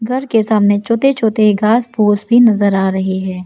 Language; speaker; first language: Hindi; non-native, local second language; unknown